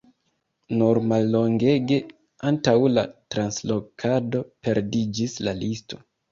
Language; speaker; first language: Esperanto; non-native, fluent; Kinyarwanda